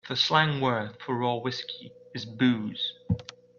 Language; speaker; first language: English; non-native, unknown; Dutch